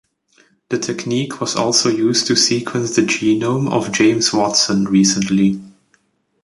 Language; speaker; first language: English; native; English